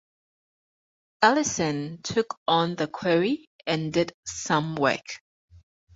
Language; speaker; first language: English; native; English